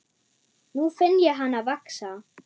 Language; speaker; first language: Icelandic; non-native, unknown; German